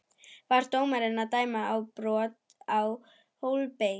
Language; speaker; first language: Icelandic; non-native, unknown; German